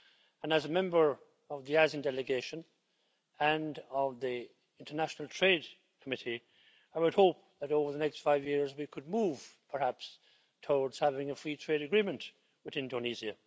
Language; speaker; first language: English; native; English